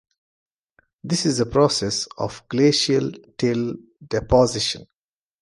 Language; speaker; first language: English; non-native, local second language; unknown